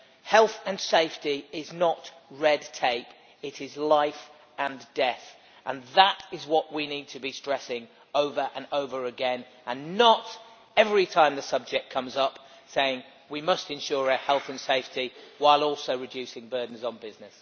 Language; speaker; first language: English; native; English